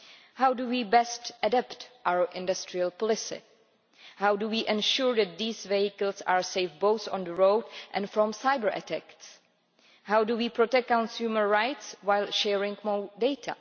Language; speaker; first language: English; non-native, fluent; Czech